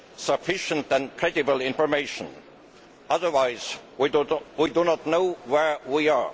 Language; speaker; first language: English; non-native, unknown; Estonian